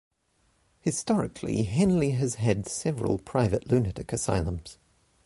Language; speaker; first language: English; native; English